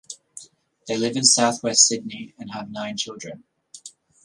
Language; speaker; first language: English; native; English